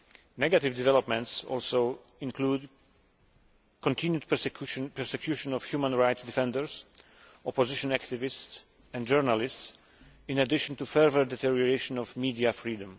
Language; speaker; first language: English; non-native, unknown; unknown